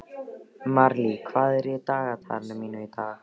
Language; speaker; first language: Icelandic; native; Icelandic